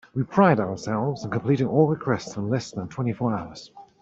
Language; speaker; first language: English; native; English